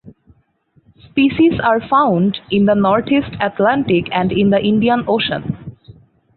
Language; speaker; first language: English; non-native, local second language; Bangla